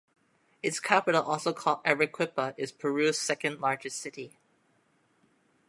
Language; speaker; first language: English; native; English